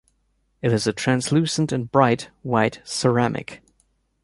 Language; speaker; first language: English; native; English